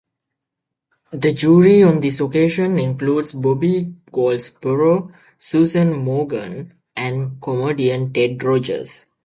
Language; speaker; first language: English; native; English